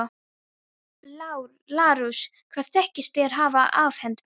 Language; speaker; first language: Icelandic; non-native, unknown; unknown